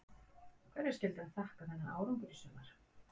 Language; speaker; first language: Icelandic; native; Icelandic